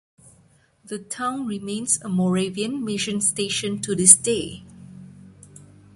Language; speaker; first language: English; non-native, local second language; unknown